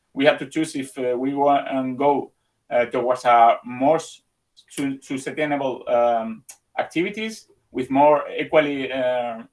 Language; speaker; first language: English; non-native, fluent; Spanish